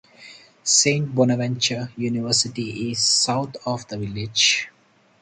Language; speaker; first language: English; non-native, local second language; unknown